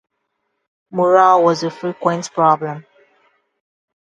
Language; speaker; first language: English; non-native, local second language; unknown